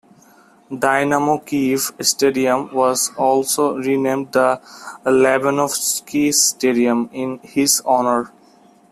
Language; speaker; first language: English; non-native, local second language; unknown